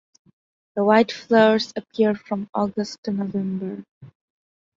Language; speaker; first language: English; non-native, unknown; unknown